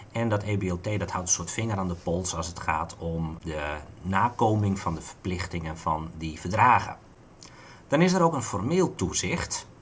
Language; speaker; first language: Dutch; native; Dutch